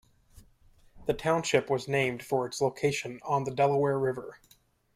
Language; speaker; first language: English; native; English